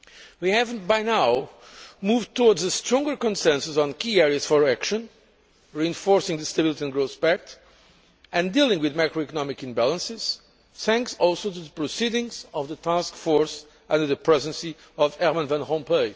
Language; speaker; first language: English; non-native, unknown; Portuguese